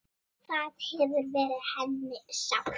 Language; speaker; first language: Icelandic; native; Icelandic